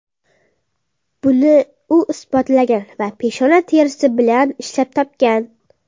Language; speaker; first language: Uzbek; non-native, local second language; Kara-Kalpak